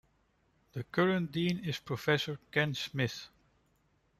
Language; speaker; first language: English; non-native, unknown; Dutch